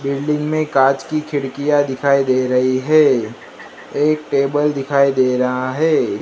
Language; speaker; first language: Hindi; non-native, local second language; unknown